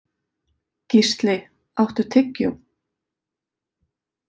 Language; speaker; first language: Icelandic; native; Icelandic